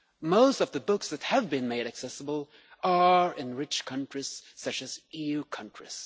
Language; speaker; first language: English; non-native, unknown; Swedish